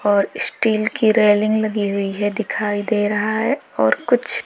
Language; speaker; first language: Hindi; native; Hindi